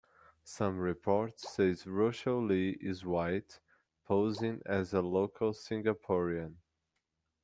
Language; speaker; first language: English; non-native, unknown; Portuguese